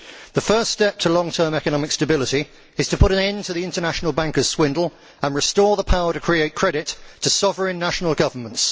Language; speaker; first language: English; native; English